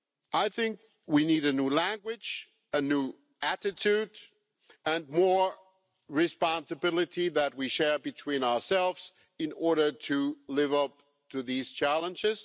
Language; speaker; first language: English; non-native, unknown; German